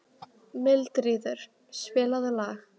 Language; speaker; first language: Icelandic; native; Icelandic